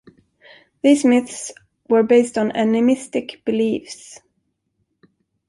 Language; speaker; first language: English; non-native, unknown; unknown